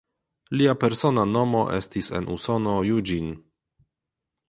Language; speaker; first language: Esperanto; non-native, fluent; Polish